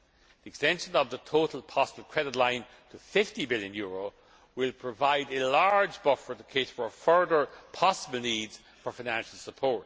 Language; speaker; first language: English; non-native, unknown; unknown